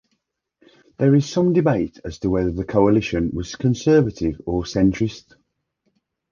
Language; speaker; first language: English; native; English